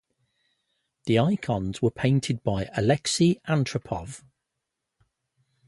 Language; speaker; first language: English; native; English